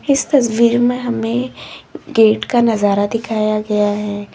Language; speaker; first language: Hindi; native; Hindi